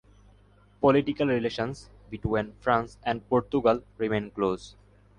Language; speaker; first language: English; non-native, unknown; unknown